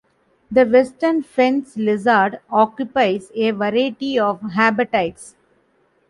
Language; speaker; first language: English; non-native, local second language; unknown